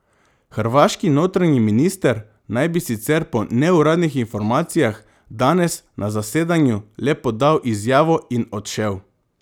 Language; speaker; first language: Slovenian; non-native, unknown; Macedonian